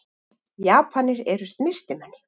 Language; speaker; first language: Icelandic; native; Icelandic